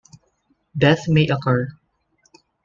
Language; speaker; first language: English; non-native, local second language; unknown